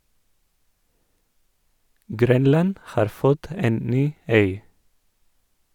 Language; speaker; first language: Norwegian; non-native, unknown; Greek